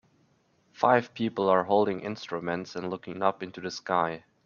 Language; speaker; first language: English; native; English